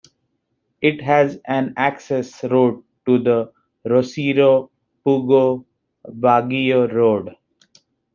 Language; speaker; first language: English; non-native, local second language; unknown